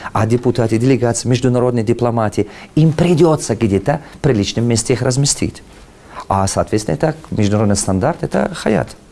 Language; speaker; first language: Russian; non-native, local second language; Tajik